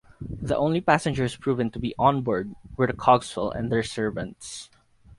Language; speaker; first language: English; non-native, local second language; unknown